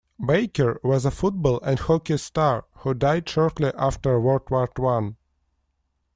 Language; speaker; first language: English; non-native, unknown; Russian